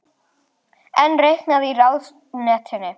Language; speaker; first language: Icelandic; native; Icelandic